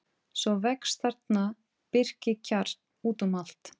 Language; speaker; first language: Icelandic; non-native, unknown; Portuguese